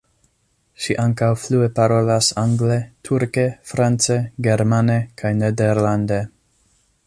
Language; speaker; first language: Esperanto; non-native, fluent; English